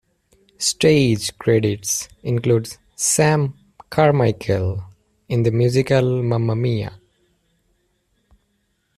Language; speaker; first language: English; native; English